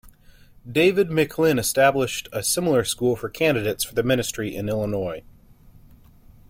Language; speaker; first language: English; native; English